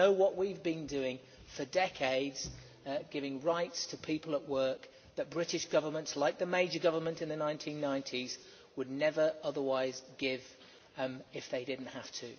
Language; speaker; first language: English; native; English